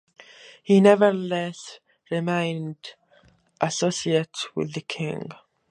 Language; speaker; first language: English; native; English